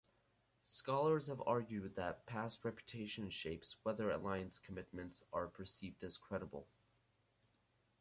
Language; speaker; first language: English; native; English